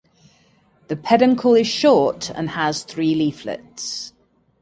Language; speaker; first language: English; native; English